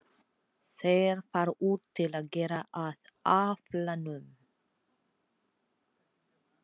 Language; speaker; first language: Icelandic; non-native, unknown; Filipino